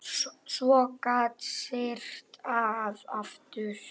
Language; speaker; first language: Icelandic; native; Icelandic